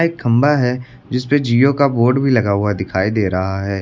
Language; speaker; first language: Hindi; native; Hindi